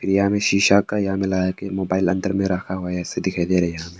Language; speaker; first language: Hindi; non-native, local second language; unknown